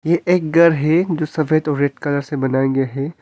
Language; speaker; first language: Hindi; non-native, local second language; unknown